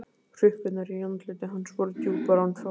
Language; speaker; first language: Icelandic; native; Icelandic